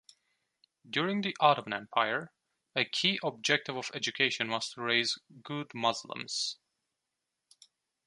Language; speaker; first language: English; non-native, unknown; Turkish